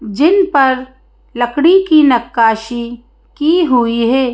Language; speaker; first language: Hindi; native; Hindi